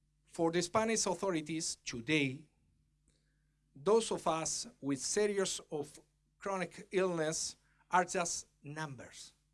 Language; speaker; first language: English; non-native, fluent; Spanish